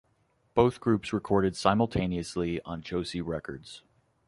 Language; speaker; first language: English; native; English